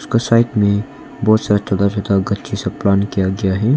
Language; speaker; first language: Hindi; non-native, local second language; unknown